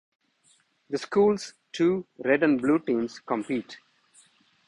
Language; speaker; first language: English; non-native, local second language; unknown